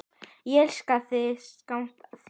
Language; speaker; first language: Icelandic; native; Icelandic